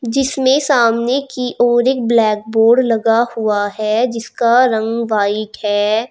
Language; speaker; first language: Hindi; native; Hindi